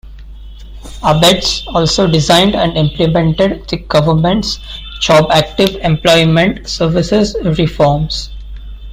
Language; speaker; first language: English; non-native, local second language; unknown